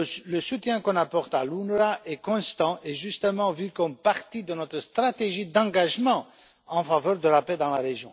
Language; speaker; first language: French; non-native, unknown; Romanian